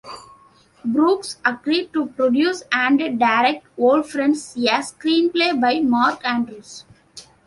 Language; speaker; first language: English; non-native, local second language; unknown